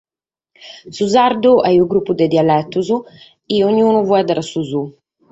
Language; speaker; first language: Sardinian; native; Sardinian